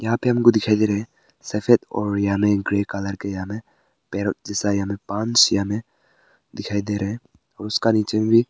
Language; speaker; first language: Hindi; early bilingual, other home language; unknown